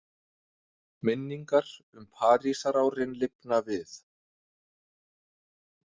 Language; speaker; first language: Icelandic; non-native, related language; Danish